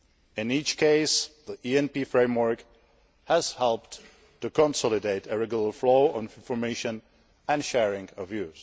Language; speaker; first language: English; non-native, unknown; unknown